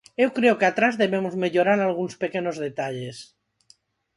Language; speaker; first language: Galician; non-native, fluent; Spanish